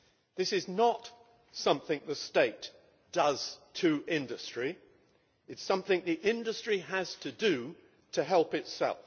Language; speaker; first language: English; native; English